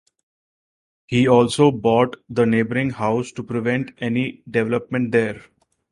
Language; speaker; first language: English; non-native, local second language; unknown